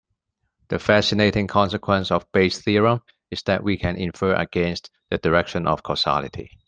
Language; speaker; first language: English; non-native, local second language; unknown